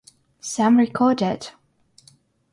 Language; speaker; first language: English; non-native, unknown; Russian